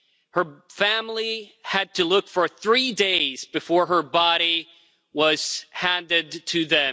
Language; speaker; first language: English; non-native, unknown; Swedish